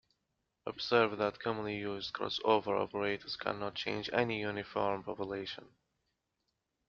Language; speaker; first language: English; native; English